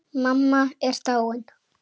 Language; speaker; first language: Icelandic; native; Icelandic